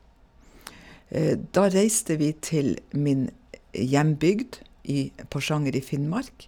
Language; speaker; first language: Norwegian; native; Norwegian